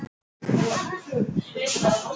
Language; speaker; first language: Icelandic; non-native, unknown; Russian